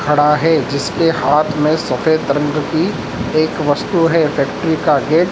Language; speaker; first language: Hindi; native; Hindi